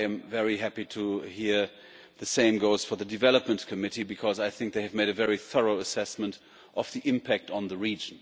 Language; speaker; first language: English; non-native, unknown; German